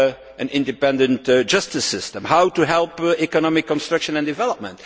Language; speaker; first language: English; non-native, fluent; Dutch